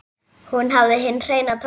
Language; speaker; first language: Icelandic; native; Icelandic